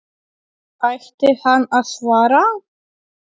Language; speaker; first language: Icelandic; non-native, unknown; Polish